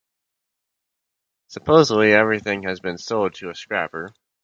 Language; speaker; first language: English; native; English